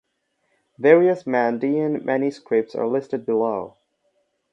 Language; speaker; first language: English; non-native, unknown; Bangla